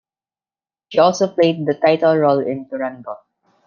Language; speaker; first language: English; non-native, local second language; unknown